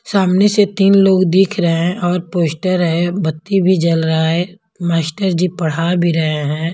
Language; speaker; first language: Hindi; non-native, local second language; Punjabi